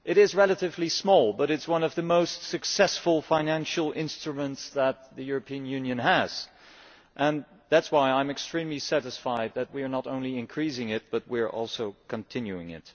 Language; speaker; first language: English; non-native, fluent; Dutch